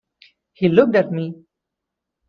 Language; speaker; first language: English; non-native, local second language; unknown